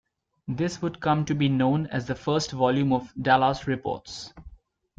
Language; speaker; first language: English; non-native, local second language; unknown